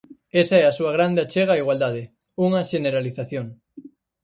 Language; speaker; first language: Galician; native; Galician